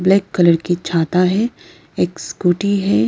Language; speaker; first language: Hindi; non-native, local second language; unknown